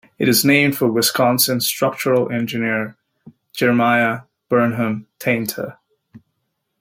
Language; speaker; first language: English; native; English